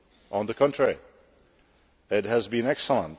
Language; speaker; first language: English; non-native, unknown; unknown